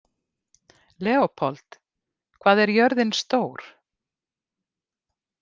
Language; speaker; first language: Icelandic; native; Icelandic